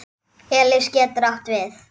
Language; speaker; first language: Icelandic; native; Icelandic